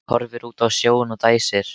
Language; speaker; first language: Icelandic; native; Icelandic